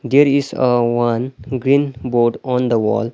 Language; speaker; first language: English; non-native, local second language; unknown